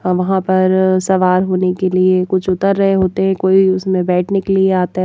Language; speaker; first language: Hindi; native; Hindi